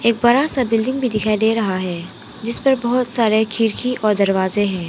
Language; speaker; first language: Hindi; non-native, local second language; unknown